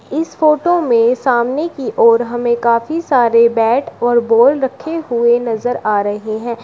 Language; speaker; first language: Hindi; native; Hindi